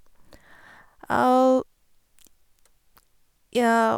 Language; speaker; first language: Norwegian; non-native, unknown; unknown